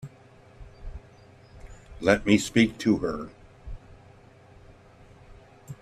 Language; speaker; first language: English; native; English